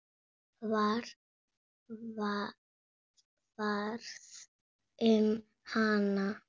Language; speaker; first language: Icelandic; non-native, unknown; Spanish